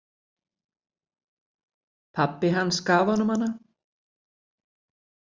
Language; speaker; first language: Icelandic; native; Icelandic